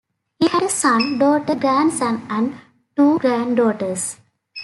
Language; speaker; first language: English; native; English